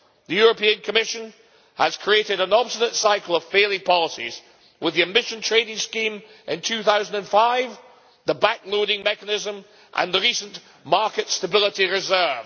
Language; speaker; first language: English; native; English